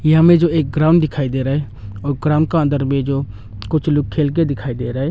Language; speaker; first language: Hindi; non-native, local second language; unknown